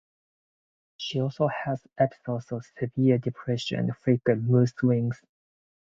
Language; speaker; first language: English; non-native, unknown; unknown